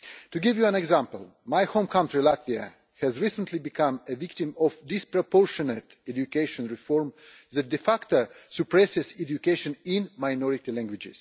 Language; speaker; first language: English; non-native, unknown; Russian